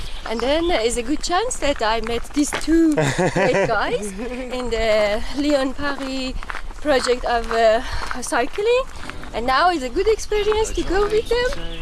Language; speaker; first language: English; non-native, learner; Persian